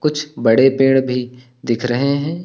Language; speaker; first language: Hindi; native; Hindi